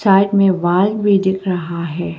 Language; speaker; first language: Hindi; non-native, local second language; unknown